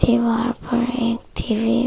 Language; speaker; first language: Hindi; early bilingual, other home language; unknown